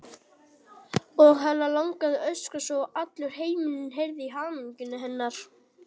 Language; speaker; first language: Icelandic; native; Icelandic